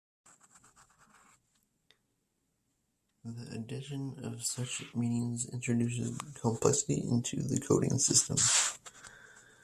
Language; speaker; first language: English; native; English